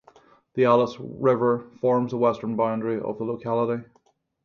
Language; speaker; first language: English; native; English